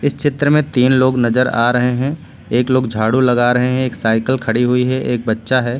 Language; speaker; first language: Hindi; native; Hindi